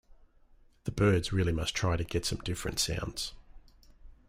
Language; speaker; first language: English; native; English